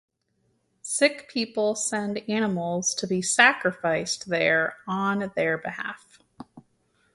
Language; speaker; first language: English; native; English